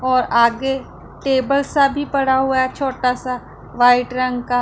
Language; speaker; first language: Hindi; non-native, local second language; Punjabi